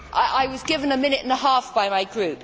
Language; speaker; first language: English; native; English